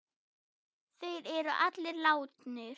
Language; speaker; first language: Icelandic; non-native, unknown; German